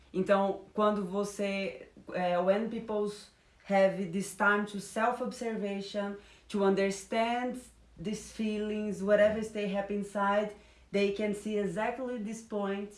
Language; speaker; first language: English; non-native, learner; Portuguese